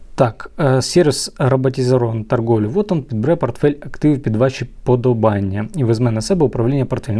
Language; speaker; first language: Ukrainian; non-native, local second language; Russian